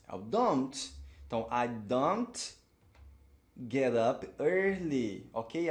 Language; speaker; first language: English; non-native, fluent; Portuguese